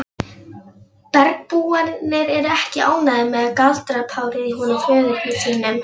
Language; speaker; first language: Icelandic; non-native, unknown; Polish